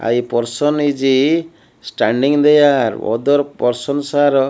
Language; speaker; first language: English; non-native, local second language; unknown